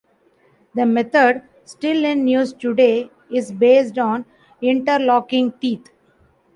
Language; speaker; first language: English; non-native, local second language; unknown